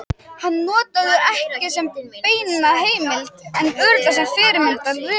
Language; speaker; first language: Icelandic; native; Icelandic